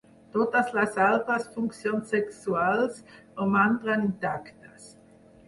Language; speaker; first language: Catalan; non-native, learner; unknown